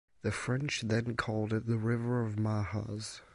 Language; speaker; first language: English; native; English